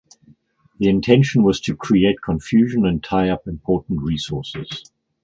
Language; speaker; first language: English; native; English